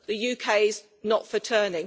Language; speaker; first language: English; native; English